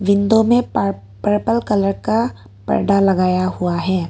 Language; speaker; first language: Hindi; non-native, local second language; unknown